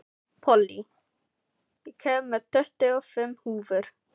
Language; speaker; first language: Icelandic; non-native, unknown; Filipino